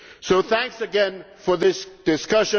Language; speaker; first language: English; non-native, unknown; German